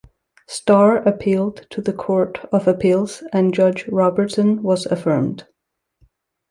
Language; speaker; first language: English; native; English